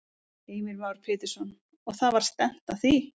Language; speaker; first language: Icelandic; native; Icelandic